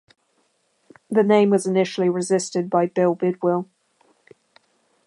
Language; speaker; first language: English; native; English